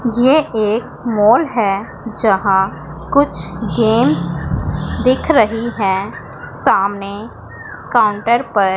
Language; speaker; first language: Hindi; non-native, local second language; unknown